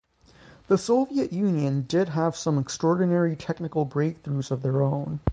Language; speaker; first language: English; native; English